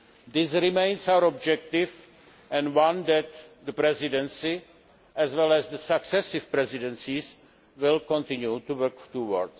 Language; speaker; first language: English; non-native, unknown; Czech